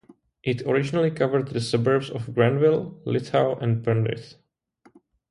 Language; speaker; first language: English; non-native, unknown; Czech